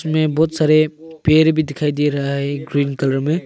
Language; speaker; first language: Hindi; early bilingual, other home language; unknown